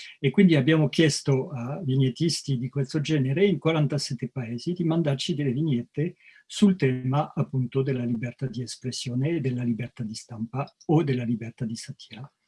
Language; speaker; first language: Italian; non-native, fluent; French